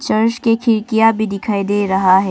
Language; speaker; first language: Hindi; non-native, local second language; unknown